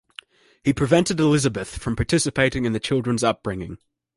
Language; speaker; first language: English; native; English